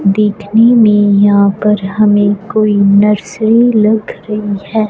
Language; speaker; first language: Hindi; non-native, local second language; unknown